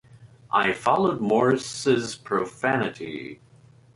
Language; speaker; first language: English; native; English